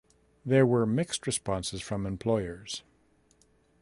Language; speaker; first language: English; native; English